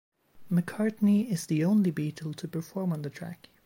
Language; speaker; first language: English; native; English